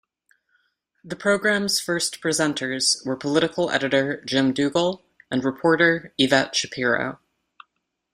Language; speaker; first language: English; native; English